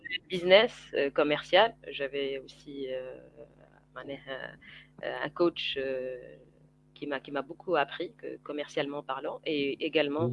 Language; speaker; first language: French; non-native, local second language; Arabic